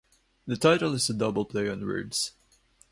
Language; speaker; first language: English; non-native, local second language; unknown